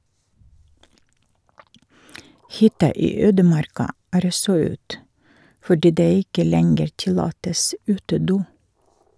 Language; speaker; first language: Norwegian; non-native, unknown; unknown